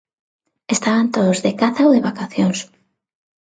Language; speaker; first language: Galician; non-native, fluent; Spanish